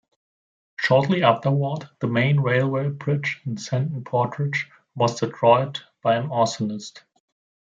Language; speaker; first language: English; non-native, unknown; German